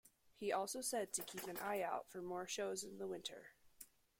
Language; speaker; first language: English; native; English